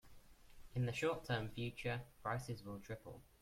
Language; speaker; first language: English; native; English